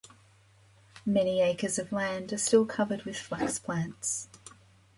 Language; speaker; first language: English; native; English